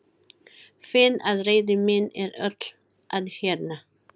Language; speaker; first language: Icelandic; non-native, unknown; Filipino